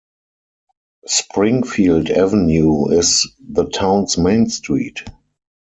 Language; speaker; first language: English; non-native, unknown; German